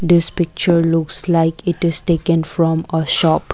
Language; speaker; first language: English; non-native, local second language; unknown